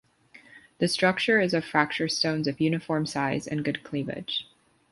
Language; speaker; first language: English; non-native, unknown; German